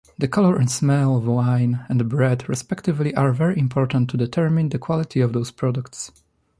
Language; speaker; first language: English; non-native, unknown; Polish